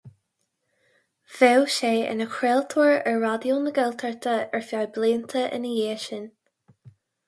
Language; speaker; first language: Irish; non-native, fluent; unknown